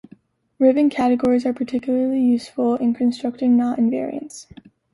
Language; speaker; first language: English; native; English